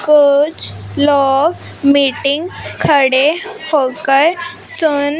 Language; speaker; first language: Hindi; non-native, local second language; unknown